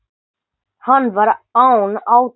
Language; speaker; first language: Icelandic; non-native, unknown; English